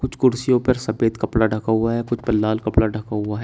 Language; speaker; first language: Hindi; native; Hindi